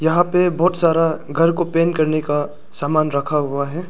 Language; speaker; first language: Hindi; non-native, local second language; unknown